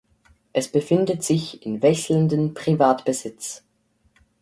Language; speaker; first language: German; native; German